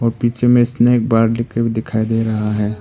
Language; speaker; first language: Hindi; non-native, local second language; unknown